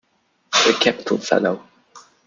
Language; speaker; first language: English; non-native, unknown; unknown